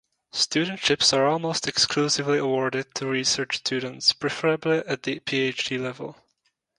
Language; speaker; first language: English; non-native, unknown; Czech